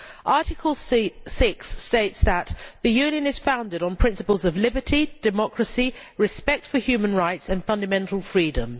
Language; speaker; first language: English; native; English